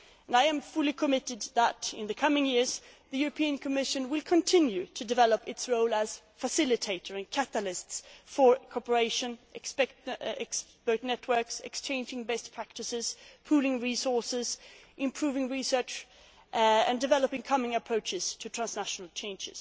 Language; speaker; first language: English; non-native, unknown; Swedish